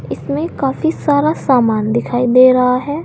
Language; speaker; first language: Hindi; native; Hindi